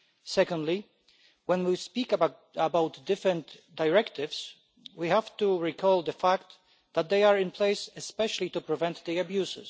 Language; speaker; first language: English; non-native, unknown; Polish